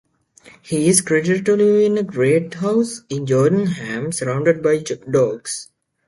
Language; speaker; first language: English; native; English